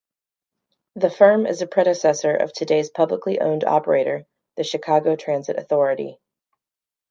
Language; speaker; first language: English; native; English